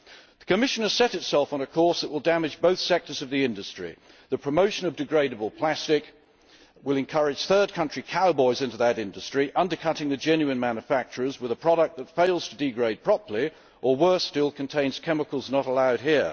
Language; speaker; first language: English; native; English